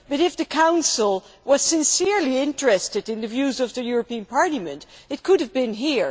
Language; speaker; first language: English; non-native, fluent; Dutch